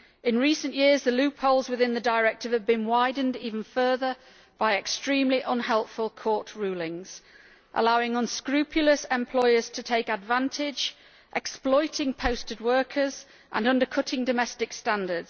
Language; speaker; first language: English; native; English